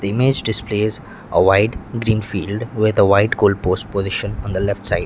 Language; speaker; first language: English; non-native, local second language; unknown